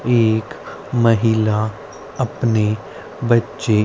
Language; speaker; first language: Hindi; native; Hindi